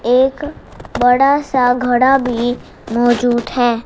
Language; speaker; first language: Hindi; non-native, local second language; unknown